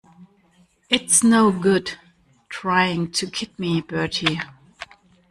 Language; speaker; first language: English; non-native, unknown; German